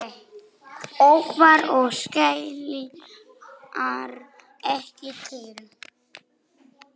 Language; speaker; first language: Icelandic; non-native, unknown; Polish